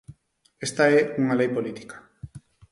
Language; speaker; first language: Galician; non-native, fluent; Spanish